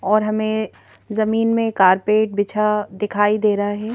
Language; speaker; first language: Hindi; native; Hindi